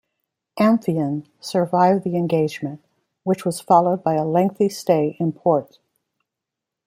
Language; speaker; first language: English; native; English